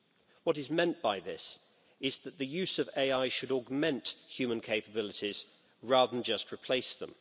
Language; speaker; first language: English; native; English